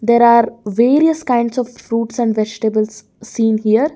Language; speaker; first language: English; non-native, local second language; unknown